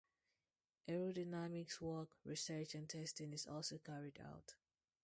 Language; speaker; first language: English; non-native, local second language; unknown